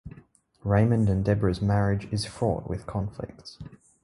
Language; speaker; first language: English; native; English